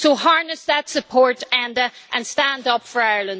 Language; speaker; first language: English; native; English